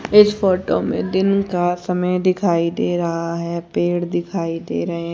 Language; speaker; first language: Hindi; native; Hindi